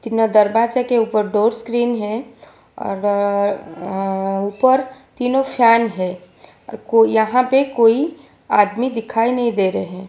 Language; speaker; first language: Hindi; non-native, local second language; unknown